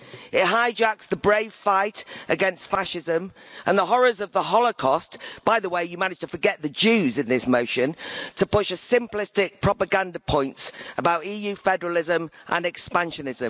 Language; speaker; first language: English; native; English